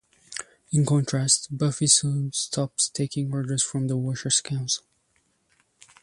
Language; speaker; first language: English; native; English